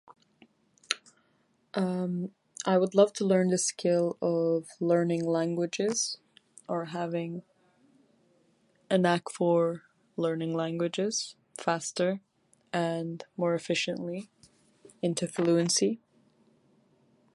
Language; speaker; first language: English; non-native, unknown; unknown